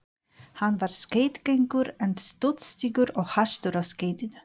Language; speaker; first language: Icelandic; non-native, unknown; Polish